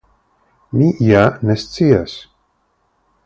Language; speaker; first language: Esperanto; non-native, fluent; Russian